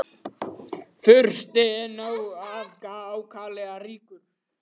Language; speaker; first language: Icelandic; native; Icelandic